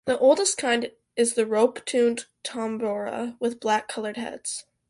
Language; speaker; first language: English; native; English